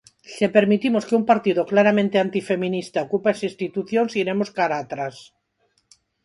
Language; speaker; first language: Galician; non-native, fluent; Spanish